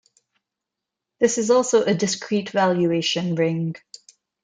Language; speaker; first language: English; non-native, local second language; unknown